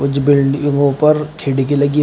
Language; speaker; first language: Hindi; native; Hindi